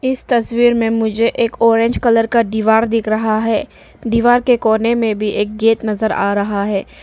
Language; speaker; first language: Hindi; non-native, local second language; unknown